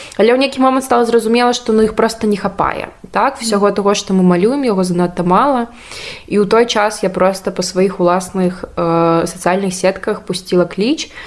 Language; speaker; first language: Belarusian; non-native, local second language; Russian